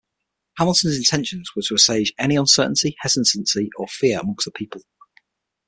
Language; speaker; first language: English; native; English